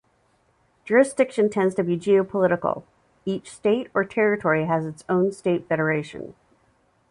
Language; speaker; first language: English; native; English